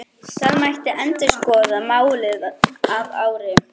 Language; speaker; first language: Icelandic; non-native, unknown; German